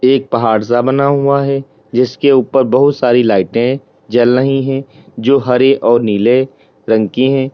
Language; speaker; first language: Hindi; native; Hindi